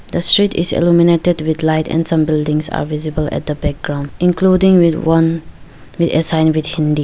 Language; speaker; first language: English; non-native, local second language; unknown